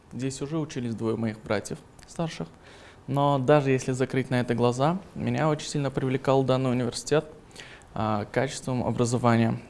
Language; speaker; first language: Russian; non-native, local second language; Uzbek